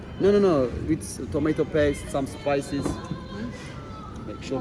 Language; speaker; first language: English; non-native, fluent; Turkish